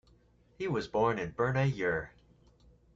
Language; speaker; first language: English; native; English